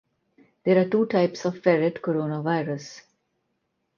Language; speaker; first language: English; non-native, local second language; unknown